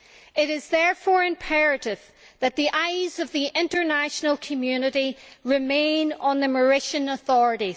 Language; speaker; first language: English; native; English